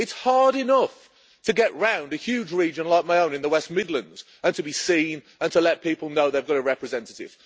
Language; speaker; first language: English; native; English